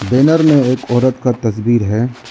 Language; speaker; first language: Hindi; non-native, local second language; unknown